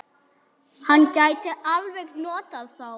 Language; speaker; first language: Icelandic; non-native, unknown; German